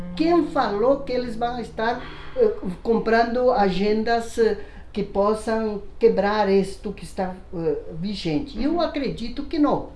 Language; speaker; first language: Portuguese; non-native, fluent; Spanish